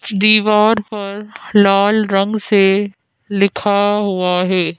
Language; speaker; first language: Hindi; native; Hindi